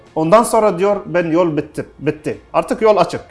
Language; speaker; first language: Turkish; non-native, learner; Arabic